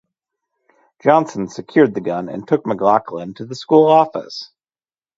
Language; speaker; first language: English; native; English